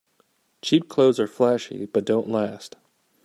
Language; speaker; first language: English; native; English